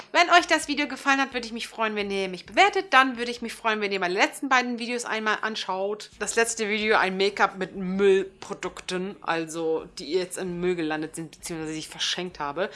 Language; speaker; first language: German; early bilingual, other home language; Turkish